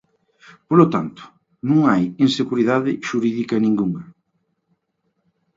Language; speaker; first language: Galician; native; Galician